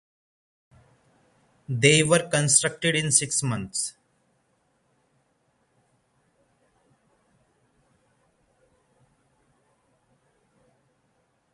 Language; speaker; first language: English; non-native, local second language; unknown